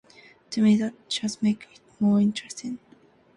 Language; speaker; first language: English; non-native, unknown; Japanese